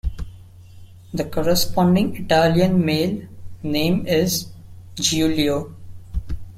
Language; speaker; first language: English; non-native, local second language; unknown